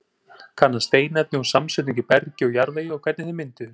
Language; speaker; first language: Icelandic; native; Icelandic